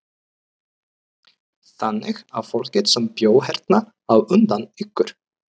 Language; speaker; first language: Icelandic; native; Icelandic